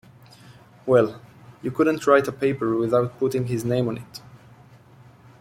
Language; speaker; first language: English; native; English